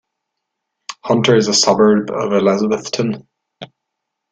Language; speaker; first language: English; native; English